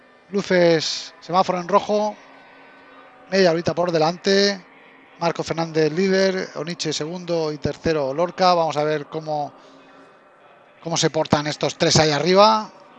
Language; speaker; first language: Spanish; native; Spanish